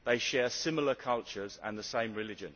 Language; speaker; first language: English; native; English